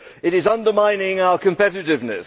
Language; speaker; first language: English; native; English